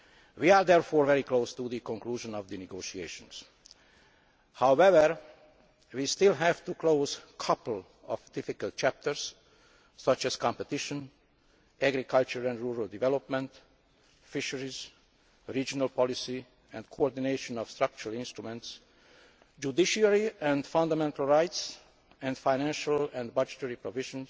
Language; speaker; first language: English; non-native, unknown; Hungarian